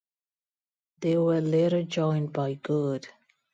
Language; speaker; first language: English; non-native, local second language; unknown